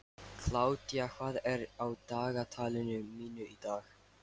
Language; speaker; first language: Icelandic; non-native, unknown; Lithuanian